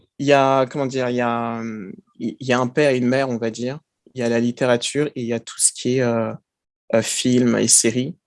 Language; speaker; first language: French; early bilingual, other home language; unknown